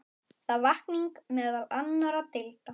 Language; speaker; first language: Icelandic; native; Icelandic